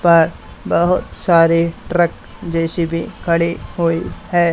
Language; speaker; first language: Hindi; native; Hindi